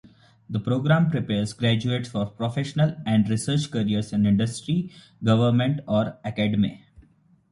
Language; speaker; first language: English; non-native, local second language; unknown